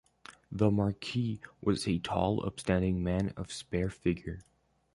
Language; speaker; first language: English; native; English